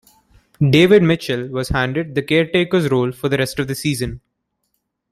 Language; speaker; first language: English; non-native, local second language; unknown